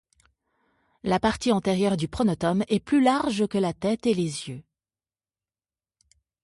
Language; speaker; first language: French; native; French